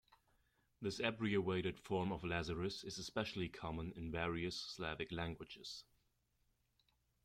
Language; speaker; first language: English; non-native, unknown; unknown